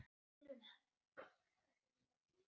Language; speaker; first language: Icelandic; native; Icelandic